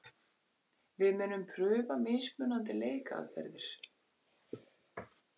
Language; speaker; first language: Icelandic; native; Icelandic